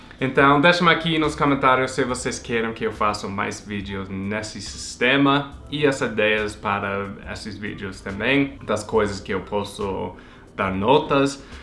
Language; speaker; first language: Portuguese; non-native, fluent; English